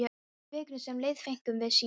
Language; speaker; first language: Icelandic; non-native, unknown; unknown